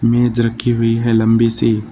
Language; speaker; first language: Hindi; native; Hindi